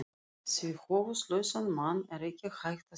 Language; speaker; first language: Icelandic; non-native, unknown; Russian